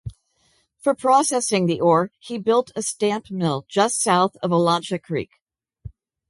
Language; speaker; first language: English; native; English